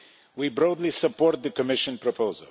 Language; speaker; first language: English; non-native, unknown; Polish